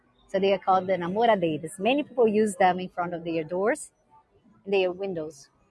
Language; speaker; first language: English; non-native, fluent; Portuguese